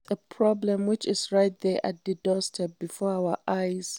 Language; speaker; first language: English; non-native, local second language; Hausa